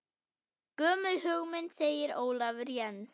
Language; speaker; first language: Icelandic; non-native, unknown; German